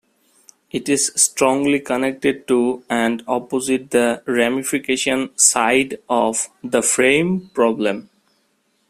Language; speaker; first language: English; non-native, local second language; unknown